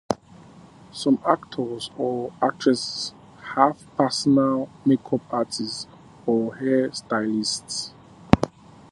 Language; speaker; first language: English; native; English